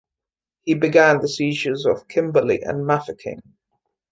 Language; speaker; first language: English; native; English